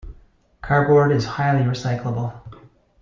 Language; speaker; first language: English; native; English